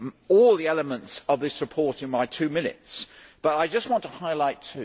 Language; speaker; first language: English; native; English